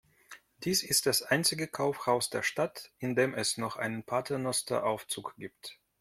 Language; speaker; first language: German; non-native, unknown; Russian